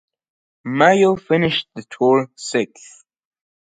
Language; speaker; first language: English; native; English